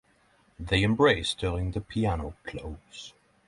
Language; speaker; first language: English; non-native, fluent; Norwegian